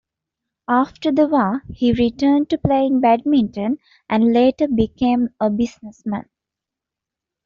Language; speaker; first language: English; non-native, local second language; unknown